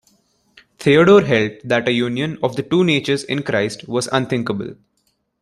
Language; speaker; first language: English; non-native, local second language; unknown